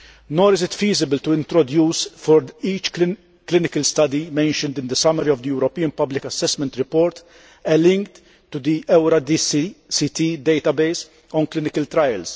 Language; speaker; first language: English; non-native, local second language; Maltese